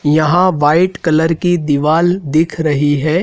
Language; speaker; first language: Hindi; native; Hindi